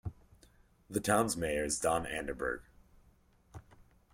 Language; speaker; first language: English; native; English